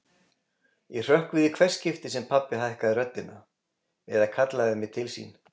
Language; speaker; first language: Icelandic; native; Icelandic